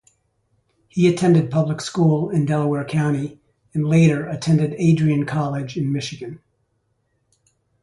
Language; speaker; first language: English; native; English